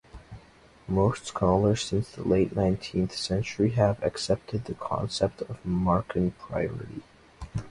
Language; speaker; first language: English; native; English